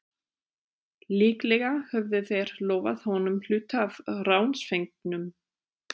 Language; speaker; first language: Icelandic; non-native, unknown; German